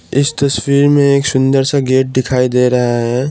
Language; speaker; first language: Hindi; non-native, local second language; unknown